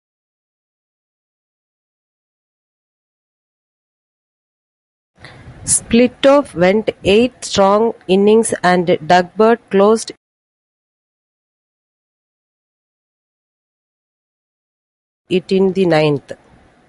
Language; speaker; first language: English; non-native, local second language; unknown